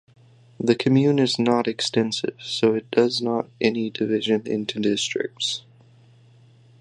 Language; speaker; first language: English; native; English